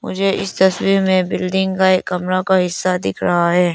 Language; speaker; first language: Hindi; non-native, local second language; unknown